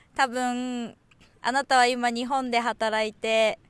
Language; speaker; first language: Japanese; native; Japanese